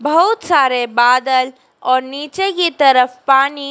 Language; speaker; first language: Hindi; native; Hindi